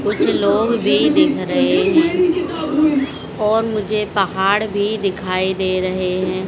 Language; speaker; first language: Hindi; native; Hindi